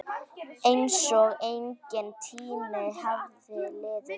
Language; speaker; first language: Icelandic; native; Icelandic